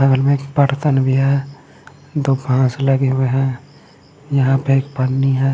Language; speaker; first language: Hindi; non-native, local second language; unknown